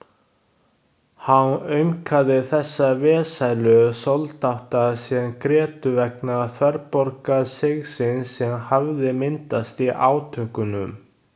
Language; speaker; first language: Icelandic; non-native, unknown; Chinese